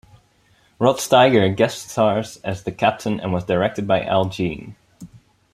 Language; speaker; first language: English; non-native, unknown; Dutch